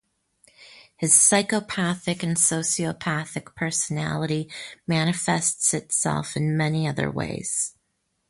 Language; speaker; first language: English; native; English